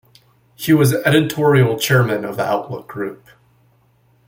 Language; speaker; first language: English; native; English